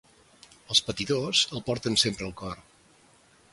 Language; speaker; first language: Catalan; native; Catalan